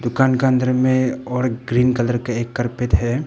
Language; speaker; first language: Hindi; non-native, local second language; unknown